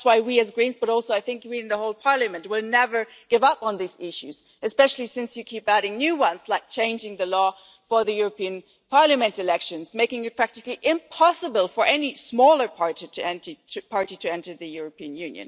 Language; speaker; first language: English; non-native, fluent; German